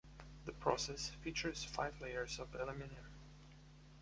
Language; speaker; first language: English; non-native, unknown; German